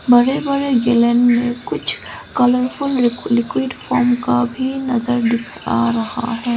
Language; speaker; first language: Hindi; non-native, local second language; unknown